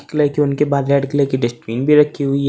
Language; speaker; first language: Hindi; native; Hindi